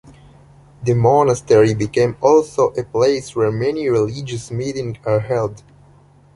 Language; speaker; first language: English; native; English